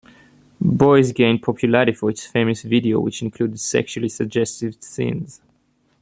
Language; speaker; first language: English; native; English